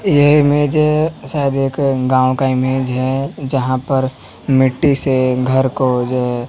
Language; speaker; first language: Hindi; native; Hindi